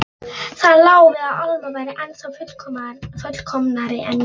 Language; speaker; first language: Icelandic; non-native, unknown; Polish